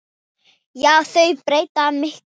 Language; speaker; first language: Icelandic; non-native, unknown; Thai